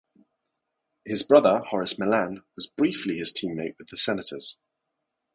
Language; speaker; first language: English; non-native, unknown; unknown